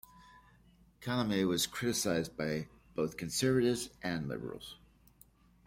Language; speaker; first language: English; native; English